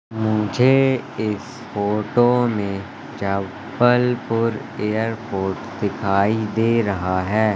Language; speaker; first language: Hindi; native; Hindi